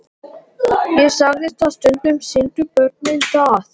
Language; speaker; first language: Icelandic; non-native, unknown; Latvian